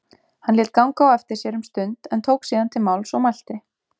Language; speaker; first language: Icelandic; native; Icelandic